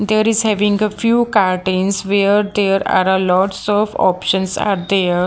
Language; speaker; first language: English; non-native, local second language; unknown